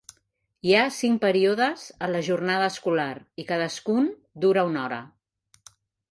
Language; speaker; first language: Catalan; native; Catalan